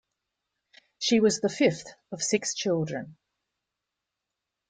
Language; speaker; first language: English; native; English